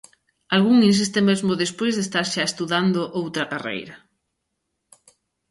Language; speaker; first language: Galician; native; Galician